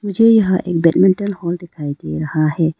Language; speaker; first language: Hindi; non-native, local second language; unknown